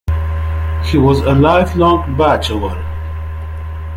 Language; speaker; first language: English; native; English